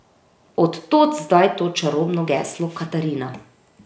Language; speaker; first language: Slovenian; native; Slovenian